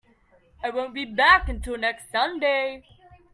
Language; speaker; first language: English; native; English